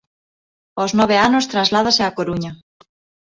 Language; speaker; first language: Galician; non-native, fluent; Spanish